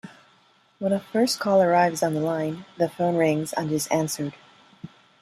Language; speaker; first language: English; non-native, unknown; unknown